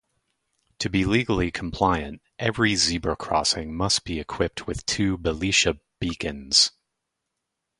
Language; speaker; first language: English; native; English